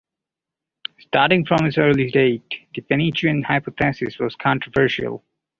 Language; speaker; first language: English; non-native, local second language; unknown